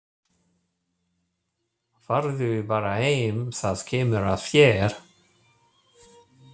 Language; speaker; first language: Icelandic; non-native, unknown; German